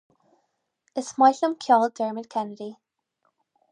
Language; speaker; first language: Irish; non-native, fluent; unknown